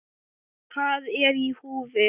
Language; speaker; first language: Icelandic; non-native, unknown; Thai